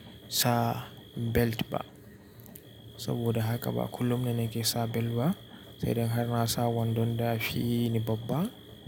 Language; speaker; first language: Hausa; native; Hausa